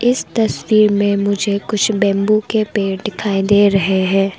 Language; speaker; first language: Hindi; non-native, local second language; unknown